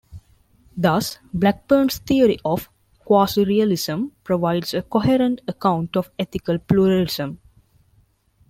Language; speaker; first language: English; non-native, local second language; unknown